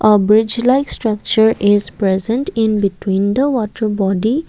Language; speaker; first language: English; non-native, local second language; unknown